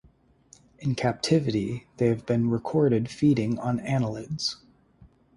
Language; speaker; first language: English; native; English